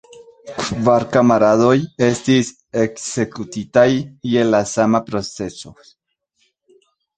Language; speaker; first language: Esperanto; non-native, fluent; Spanish